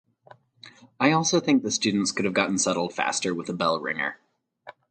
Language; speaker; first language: English; native; English